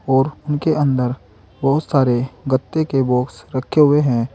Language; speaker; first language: Hindi; native; Hindi